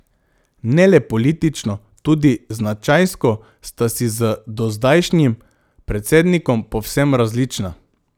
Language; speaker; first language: Slovenian; non-native, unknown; Macedonian